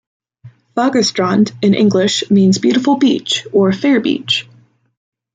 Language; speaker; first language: English; native; English